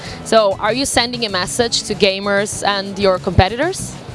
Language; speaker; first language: English; non-native, fluent; Italian